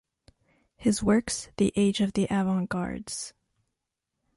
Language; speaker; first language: English; non-native, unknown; French